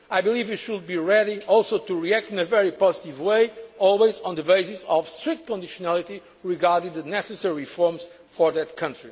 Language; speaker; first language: English; non-native, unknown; Portuguese